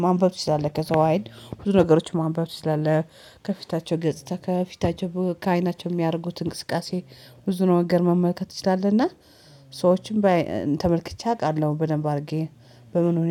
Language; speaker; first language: Amharic; native; Amharic